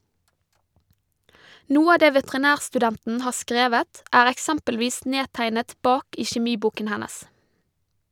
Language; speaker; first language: Norwegian; native; Norwegian